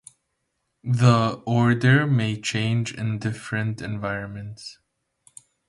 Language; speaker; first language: English; non-native, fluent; Romanian